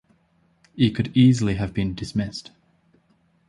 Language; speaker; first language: English; native; English